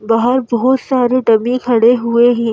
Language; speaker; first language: Hindi; native; Hindi